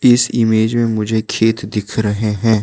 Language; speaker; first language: Hindi; non-native, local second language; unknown